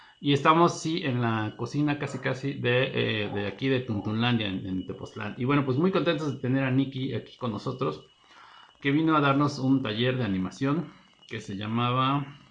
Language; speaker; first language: Spanish; native; Spanish